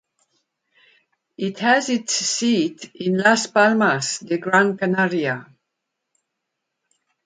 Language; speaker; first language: English; non-native, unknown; French